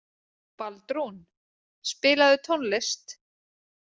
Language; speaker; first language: Icelandic; native; Icelandic